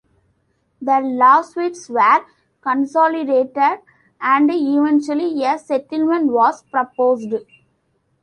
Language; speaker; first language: English; non-native, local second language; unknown